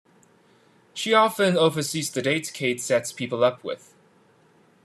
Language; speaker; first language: English; non-native, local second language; Cantonese